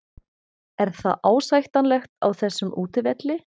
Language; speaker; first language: Icelandic; non-native, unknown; German